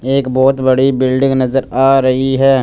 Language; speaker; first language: Hindi; non-native, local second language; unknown